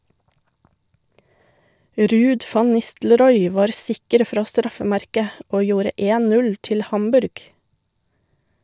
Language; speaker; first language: Norwegian; native; Norwegian